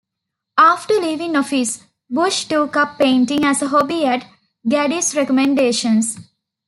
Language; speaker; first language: English; non-native, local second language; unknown